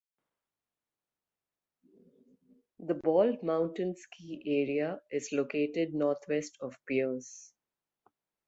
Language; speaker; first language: English; non-native, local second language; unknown